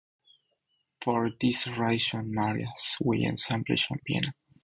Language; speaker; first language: English; native; English